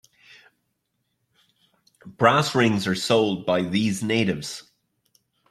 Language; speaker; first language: English; native; English